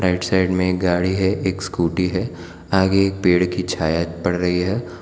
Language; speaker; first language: Hindi; non-native, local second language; Gujarati